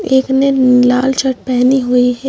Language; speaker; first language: Hindi; native; Hindi